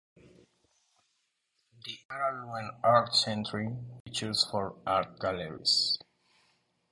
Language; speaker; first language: English; non-native, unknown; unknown